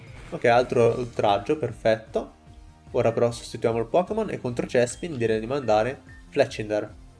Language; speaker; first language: Italian; native; Italian